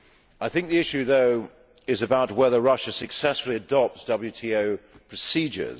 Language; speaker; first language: English; native; English